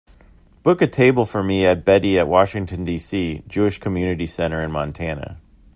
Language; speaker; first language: English; native; English